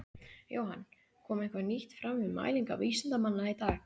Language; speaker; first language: Icelandic; native; Icelandic